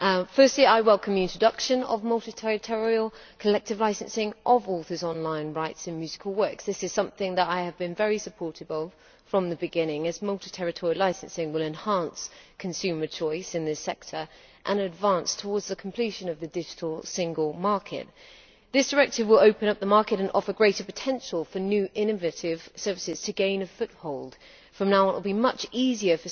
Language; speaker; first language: English; native; English